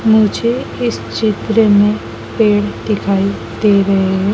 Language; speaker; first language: Hindi; native; Hindi